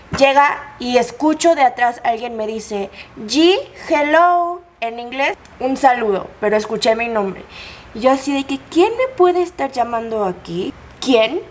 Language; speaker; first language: Spanish; non-native, fluent; Korean